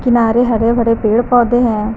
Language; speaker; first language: Hindi; native; Hindi